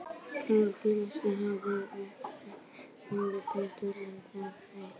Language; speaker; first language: Icelandic; native; Icelandic